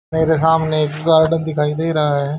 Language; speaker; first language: Hindi; native; Hindi